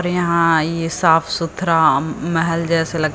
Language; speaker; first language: Hindi; native; Hindi